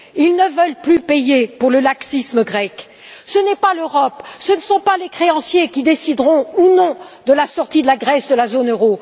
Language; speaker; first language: French; native; French